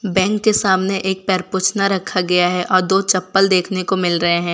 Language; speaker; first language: Hindi; non-native, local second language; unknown